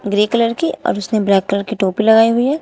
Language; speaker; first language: Hindi; native; Hindi